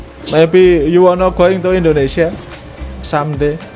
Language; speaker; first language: English; non-native, learner; Indonesian